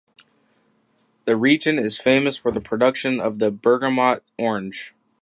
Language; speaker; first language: English; native; English